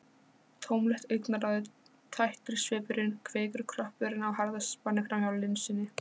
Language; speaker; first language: Icelandic; non-native, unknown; Polish